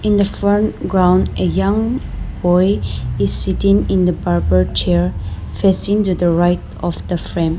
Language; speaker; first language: English; non-native, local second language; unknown